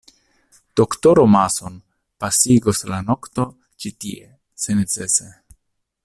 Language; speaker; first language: Esperanto; non-native, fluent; Italian